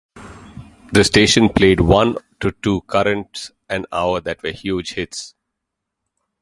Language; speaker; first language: English; non-native, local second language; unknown